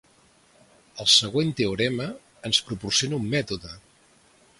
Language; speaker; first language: Catalan; native; Catalan